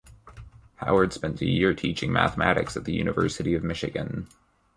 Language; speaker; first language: English; native; English